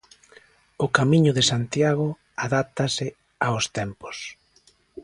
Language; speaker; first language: Galician; native; Galician